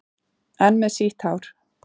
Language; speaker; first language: Icelandic; native; Icelandic